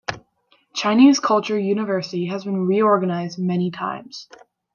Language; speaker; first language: English; native; English